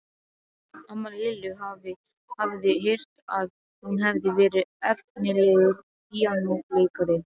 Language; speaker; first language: Icelandic; non-native, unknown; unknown